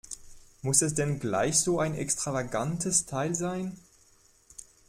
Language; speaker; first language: German; non-native, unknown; French